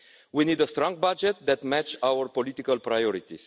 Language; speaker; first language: English; non-native, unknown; Romanian